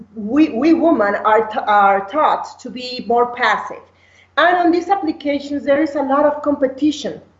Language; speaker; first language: English; non-native, fluent; Spanish